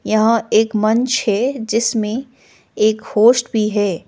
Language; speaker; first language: Hindi; non-native, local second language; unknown